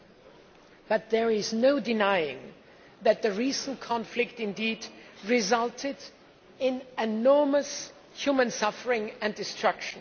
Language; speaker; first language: English; non-native, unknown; German